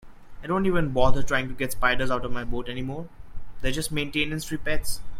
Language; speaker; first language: English; non-native, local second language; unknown